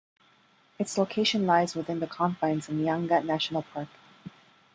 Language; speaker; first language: English; non-native, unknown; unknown